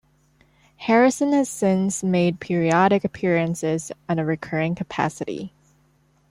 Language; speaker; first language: English; non-native, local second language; Cantonese